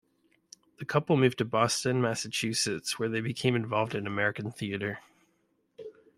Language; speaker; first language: English; native; English